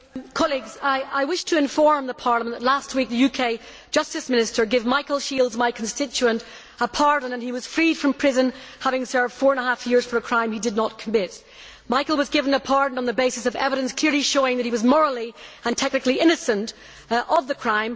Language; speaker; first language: English; native; English